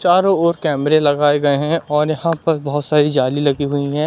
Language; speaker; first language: Hindi; native; Hindi